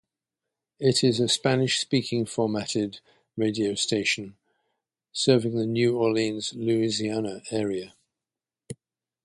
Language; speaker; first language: English; native; English